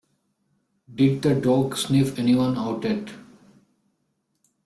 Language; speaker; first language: English; non-native, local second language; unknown